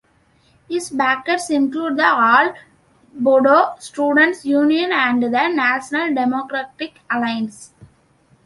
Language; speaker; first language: English; non-native, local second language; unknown